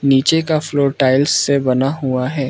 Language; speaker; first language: Hindi; non-native, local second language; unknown